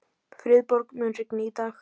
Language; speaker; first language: Icelandic; native; Icelandic